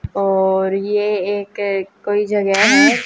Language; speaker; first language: Hindi; native; Hindi